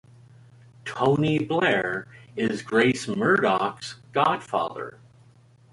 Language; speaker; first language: English; native; English